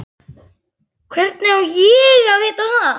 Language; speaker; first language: Icelandic; native; Icelandic